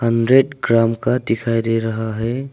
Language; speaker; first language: Hindi; non-native, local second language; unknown